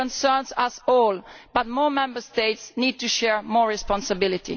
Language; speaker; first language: English; non-native, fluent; Italian